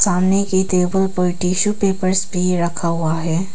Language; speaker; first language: Hindi; early bilingual, other home language; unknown